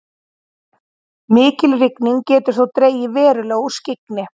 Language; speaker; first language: Icelandic; native; Icelandic